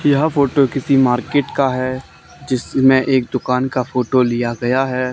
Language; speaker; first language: Hindi; native; Hindi